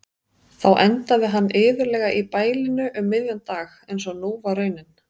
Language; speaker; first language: Icelandic; native; Icelandic